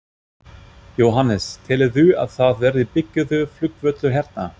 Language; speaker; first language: Icelandic; non-native, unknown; German